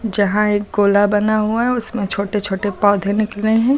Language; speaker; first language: Hindi; native; Hindi